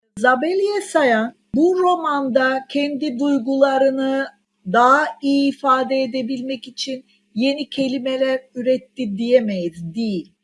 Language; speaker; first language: Turkish; non-native, local second language; Armenian